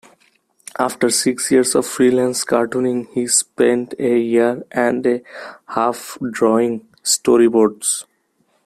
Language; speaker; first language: English; non-native, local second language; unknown